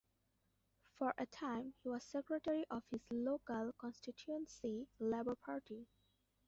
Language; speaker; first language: English; non-native, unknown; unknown